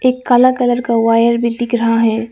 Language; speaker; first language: Hindi; non-native, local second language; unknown